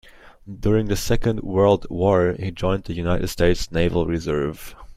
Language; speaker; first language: English; native; English